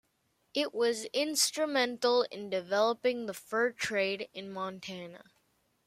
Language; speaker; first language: English; native; English